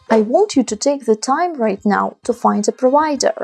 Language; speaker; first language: English; non-native, fluent; Russian